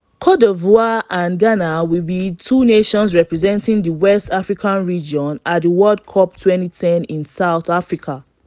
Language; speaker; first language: English; non-native, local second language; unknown